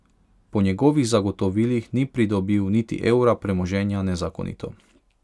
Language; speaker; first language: Slovenian; non-native, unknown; Hungarian